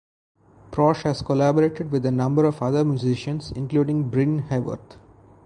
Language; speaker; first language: English; non-native, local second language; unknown